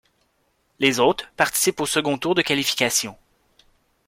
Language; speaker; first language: French; native; French